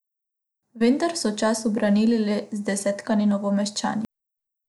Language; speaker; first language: Slovenian; non-native, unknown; Macedonian